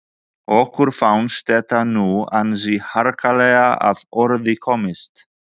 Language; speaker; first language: Icelandic; non-native, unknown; Polish